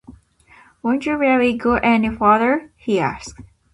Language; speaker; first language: English; non-native, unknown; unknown